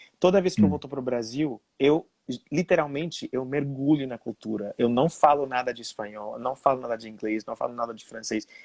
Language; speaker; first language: Portuguese; non-native, fluent; Spanish